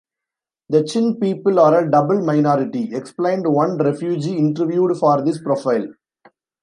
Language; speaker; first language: English; non-native, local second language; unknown